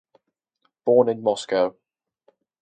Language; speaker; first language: English; native; English